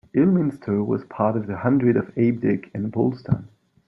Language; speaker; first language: English; non-native, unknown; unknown